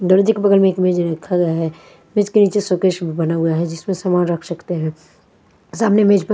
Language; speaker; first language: Hindi; non-native, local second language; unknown